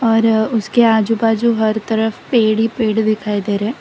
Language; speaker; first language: Hindi; non-native, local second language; Gujarati